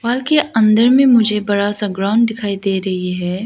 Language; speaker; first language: Hindi; non-native, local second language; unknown